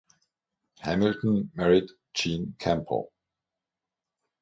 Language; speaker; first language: English; non-native, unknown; German